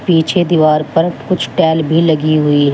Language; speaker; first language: Hindi; native; Hindi